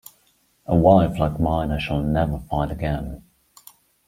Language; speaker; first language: English; non-native, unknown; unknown